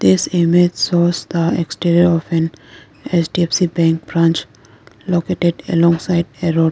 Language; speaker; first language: English; non-native, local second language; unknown